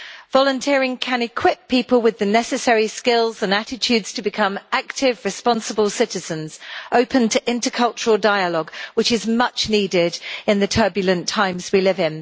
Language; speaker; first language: English; native; English